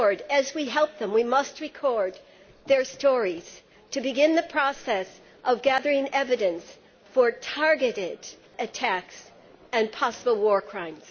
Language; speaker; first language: English; native; English